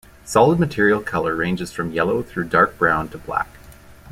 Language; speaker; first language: English; native; English